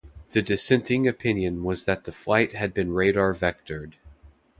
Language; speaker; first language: English; native; English